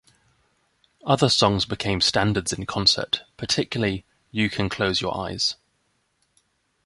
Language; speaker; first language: English; native; English